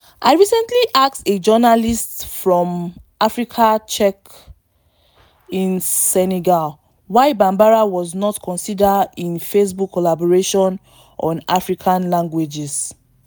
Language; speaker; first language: English; non-native, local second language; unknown